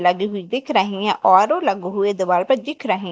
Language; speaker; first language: Hindi; native; Hindi